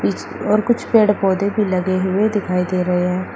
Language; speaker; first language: Hindi; native; Hindi